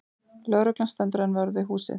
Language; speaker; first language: Icelandic; native; Icelandic